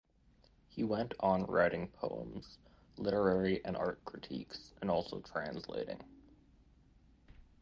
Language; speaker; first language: English; native; English